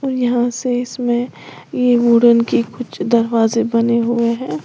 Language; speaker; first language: Hindi; native; Hindi